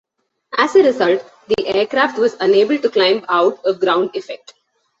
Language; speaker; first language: English; non-native, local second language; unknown